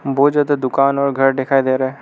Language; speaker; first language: Hindi; non-native, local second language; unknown